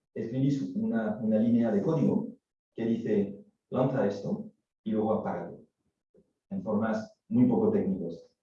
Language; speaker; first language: Spanish; non-native, fluent; French